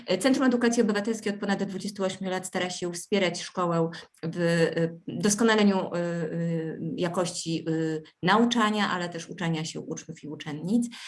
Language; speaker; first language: Polish; native; Polish